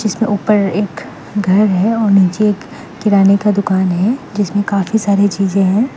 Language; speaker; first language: Hindi; non-native, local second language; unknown